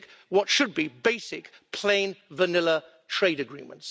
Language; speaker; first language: English; native; English